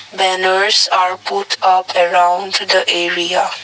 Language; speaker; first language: English; non-native, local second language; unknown